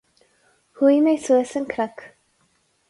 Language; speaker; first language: Irish; non-native, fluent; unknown